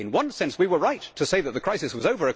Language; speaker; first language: English; native; English